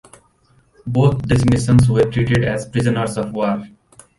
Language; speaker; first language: English; non-native, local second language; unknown